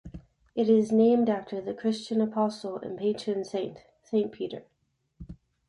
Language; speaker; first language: English; native; English